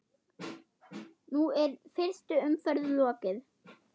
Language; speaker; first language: Icelandic; non-native, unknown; German